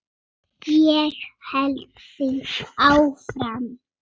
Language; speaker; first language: Icelandic; native; Icelandic